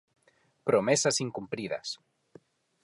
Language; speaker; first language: Galician; non-native, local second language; Spanish